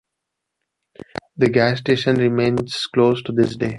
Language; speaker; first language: English; non-native, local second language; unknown